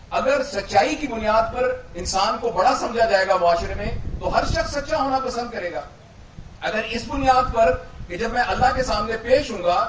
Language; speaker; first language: Urdu; non-native, local second language; Punjabi